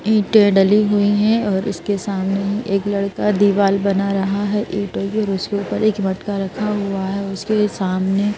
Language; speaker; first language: Hindi; native; Hindi